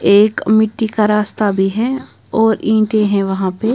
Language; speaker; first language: Hindi; non-native, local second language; Punjabi